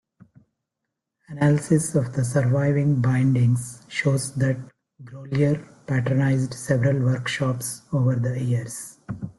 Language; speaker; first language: English; non-native, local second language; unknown